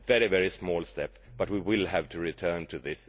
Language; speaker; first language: English; non-native, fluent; Swedish